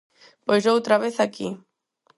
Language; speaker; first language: Galician; non-native, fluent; Spanish